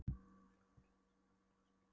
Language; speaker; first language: Icelandic; non-native, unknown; Polish